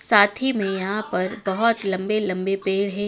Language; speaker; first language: Hindi; native; Hindi